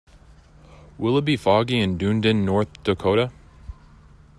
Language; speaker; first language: English; native; English